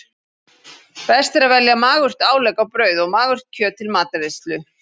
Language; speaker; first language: Icelandic; native; Icelandic